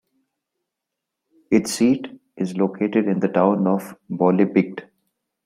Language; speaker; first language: English; non-native, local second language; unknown